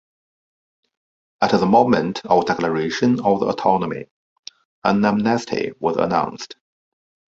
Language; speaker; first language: English; non-native, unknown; Chinese